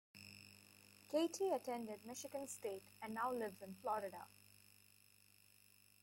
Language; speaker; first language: English; non-native, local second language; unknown